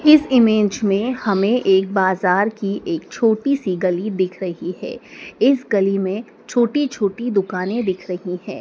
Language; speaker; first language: Hindi; native; Hindi